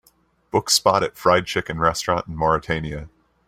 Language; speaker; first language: English; native; English